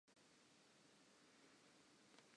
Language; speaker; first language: English; non-native, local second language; Southern Sotho